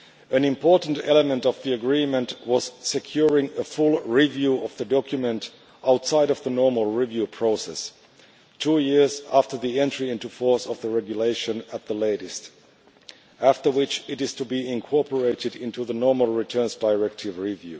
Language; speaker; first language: English; non-native, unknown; Finnish